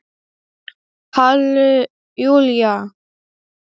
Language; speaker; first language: Icelandic; non-native, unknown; Polish